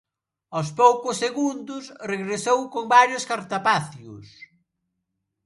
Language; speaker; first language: Galician; non-native, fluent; Spanish